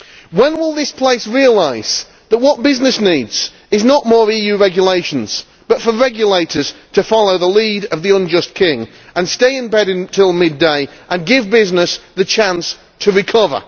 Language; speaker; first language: English; native; English